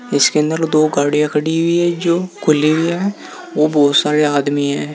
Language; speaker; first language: Hindi; native; Hindi